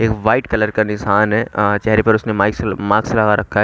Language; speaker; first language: Hindi; native; Hindi